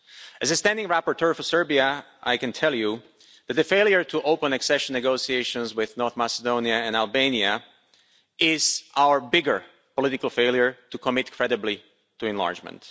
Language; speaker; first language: English; non-native, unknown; Slovak